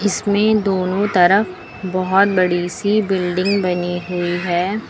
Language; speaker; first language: Hindi; native; Hindi